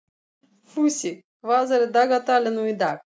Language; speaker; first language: Icelandic; non-native, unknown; Russian